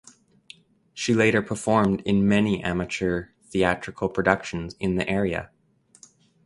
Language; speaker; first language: English; native; English